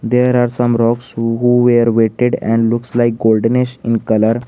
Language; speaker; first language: English; non-native, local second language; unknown